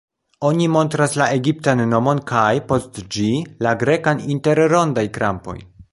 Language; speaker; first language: Esperanto; non-native, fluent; Polish